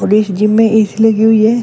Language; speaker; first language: Hindi; native; Hindi